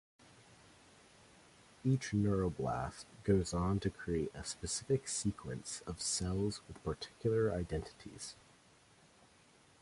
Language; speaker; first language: English; native; English